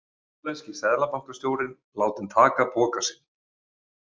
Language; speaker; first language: Icelandic; native; Icelandic